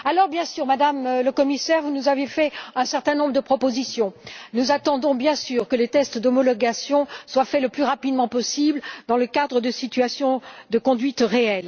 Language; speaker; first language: French; native; French